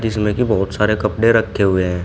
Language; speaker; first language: Hindi; native; Hindi